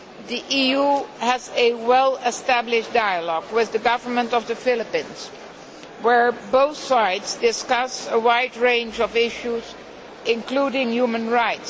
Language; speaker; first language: English; non-native, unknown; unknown